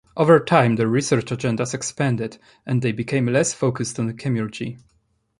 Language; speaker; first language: English; non-native, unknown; Polish